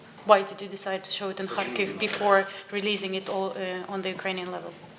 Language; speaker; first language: English; native; English